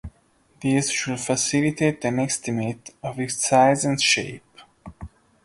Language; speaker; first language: English; non-native, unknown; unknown